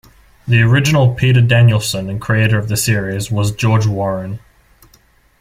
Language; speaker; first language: English; native; English